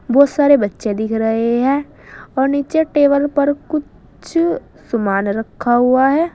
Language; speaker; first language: Hindi; native; Hindi